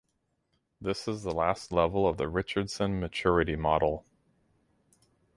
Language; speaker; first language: English; native; English